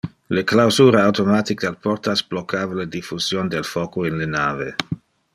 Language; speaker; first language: Interlingua; non-native, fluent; Dutch